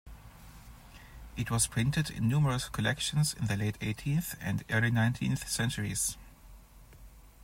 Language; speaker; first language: English; non-native, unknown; German